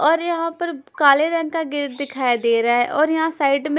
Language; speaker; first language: Hindi; non-native, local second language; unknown